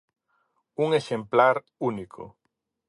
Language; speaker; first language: Galician; native; Galician